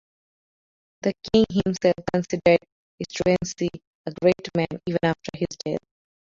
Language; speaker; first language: English; non-native, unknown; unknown